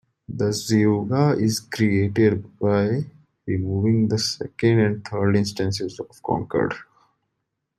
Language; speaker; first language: English; non-native, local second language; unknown